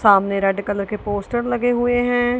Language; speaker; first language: Hindi; non-native, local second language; Punjabi